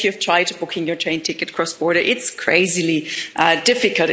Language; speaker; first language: English; non-native, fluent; German